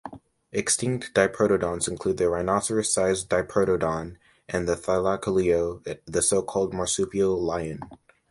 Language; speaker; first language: English; native; English